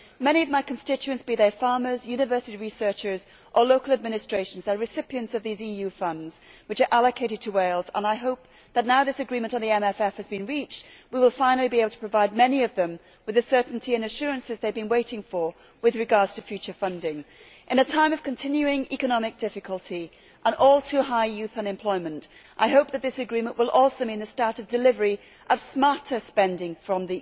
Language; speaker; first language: English; native; English